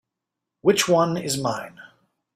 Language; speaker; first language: English; native; English